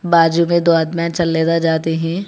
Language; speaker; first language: Hindi; non-native, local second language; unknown